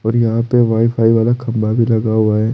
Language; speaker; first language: Hindi; native; Hindi